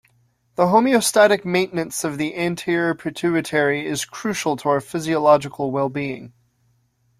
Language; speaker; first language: English; native; English